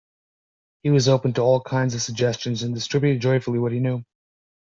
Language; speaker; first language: English; native; English